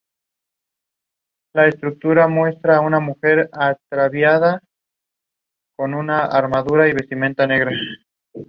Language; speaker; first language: English; non-native, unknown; Spanish